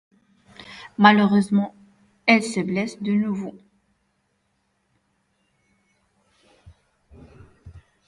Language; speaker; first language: French; non-native, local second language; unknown